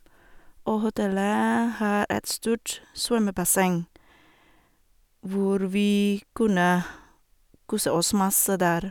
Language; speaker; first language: Norwegian; non-native, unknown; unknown